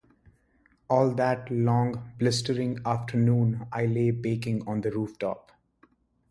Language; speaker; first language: English; non-native, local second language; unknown